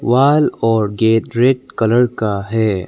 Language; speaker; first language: Hindi; non-native, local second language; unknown